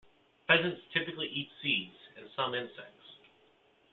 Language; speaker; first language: English; native; English